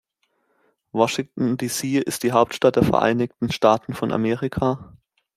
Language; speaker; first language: German; native; German